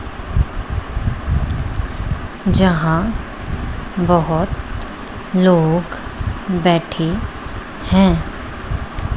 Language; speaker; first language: Hindi; non-native, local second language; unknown